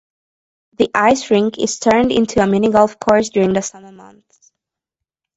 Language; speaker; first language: English; non-native, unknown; Hungarian